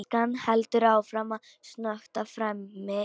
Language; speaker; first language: Icelandic; non-native, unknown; Polish